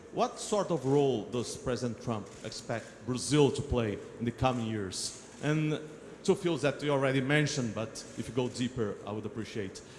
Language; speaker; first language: English; non-native, fluent; Portuguese